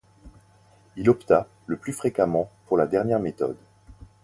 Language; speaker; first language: French; native; French